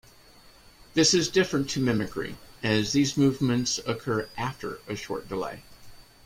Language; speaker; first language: English; native; English